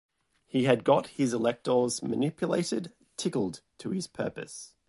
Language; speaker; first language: English; native; English